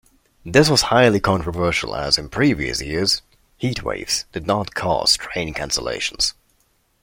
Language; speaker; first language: English; non-native, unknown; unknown